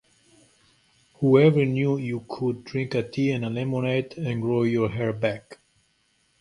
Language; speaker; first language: English; native; English